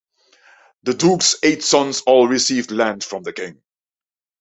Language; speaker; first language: English; non-native, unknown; Dutch